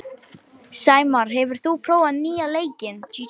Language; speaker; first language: Icelandic; non-native, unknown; Lithuanian